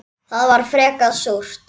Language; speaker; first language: Icelandic; native; Icelandic